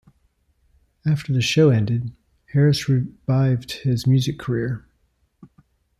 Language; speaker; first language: English; native; English